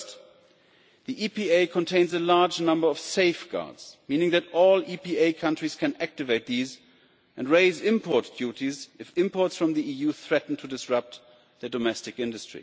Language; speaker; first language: English; non-native, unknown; German